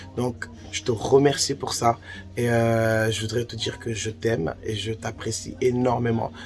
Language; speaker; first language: French; non-native, local second language; Kinyarwanda